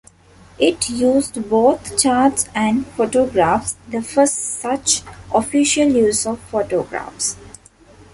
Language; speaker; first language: English; non-native, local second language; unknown